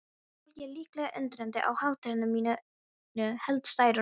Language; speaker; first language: Icelandic; non-native, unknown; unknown